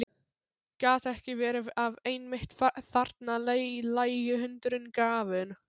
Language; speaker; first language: Icelandic; non-native, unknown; Polish